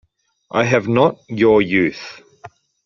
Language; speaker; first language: English; native; English